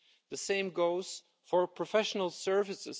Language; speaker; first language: English; non-native, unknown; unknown